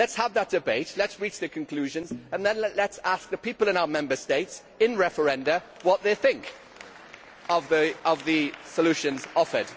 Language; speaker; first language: English; native; English